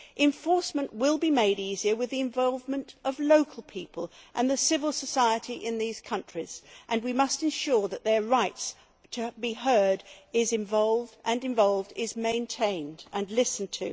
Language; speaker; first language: English; native; English